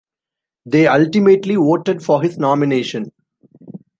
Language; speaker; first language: English; non-native, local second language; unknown